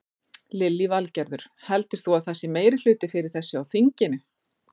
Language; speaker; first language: Icelandic; native; Icelandic